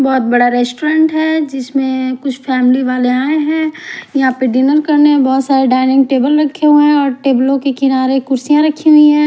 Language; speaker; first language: Hindi; non-native, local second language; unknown